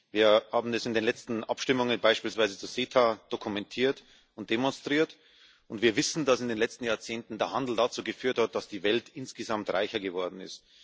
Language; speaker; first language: German; native; German